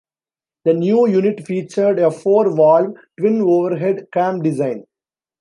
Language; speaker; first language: English; non-native, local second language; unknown